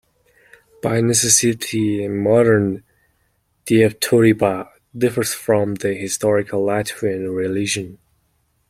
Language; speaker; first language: English; non-native, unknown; Mongolian